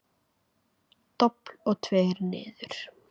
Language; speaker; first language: Icelandic; native; Icelandic